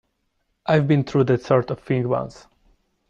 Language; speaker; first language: English; non-native, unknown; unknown